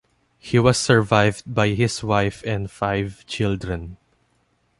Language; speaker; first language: English; non-native, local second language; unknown